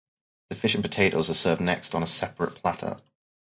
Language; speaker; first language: English; native; English